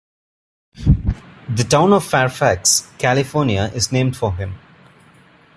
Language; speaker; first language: English; non-native, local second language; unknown